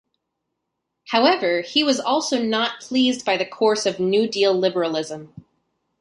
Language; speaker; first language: English; native; English